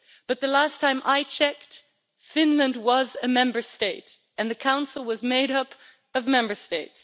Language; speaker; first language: English; non-native, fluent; Dutch